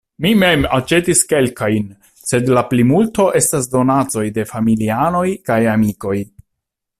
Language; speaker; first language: Esperanto; non-native, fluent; Italian